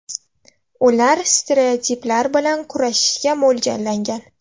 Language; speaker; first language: Uzbek; non-native, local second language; Russian